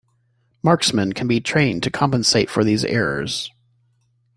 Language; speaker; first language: English; native; English